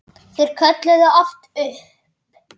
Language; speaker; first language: Icelandic; native; Icelandic